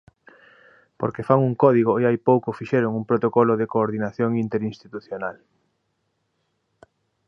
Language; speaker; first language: Galician; native; Galician